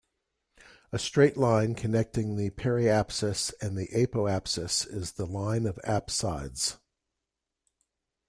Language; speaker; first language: English; native; English